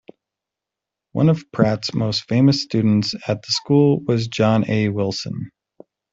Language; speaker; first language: English; native; English